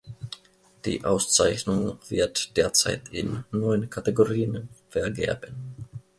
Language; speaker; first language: German; non-native, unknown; Finnish